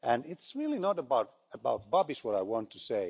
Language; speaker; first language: English; non-native, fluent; Finnish